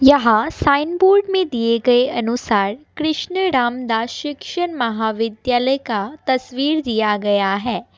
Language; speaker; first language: Hindi; non-native, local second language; Assamese